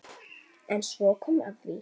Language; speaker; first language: Icelandic; native; Icelandic